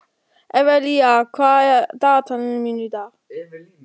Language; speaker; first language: Icelandic; non-native, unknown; German